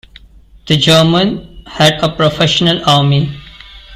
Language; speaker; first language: English; non-native, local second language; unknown